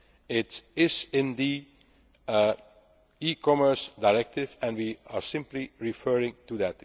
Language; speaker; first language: English; non-native, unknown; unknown